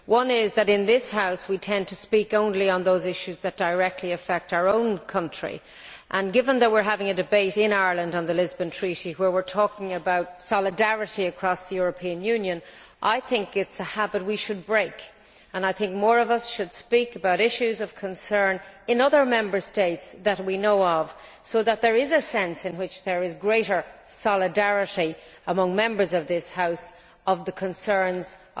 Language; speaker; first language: English; native; English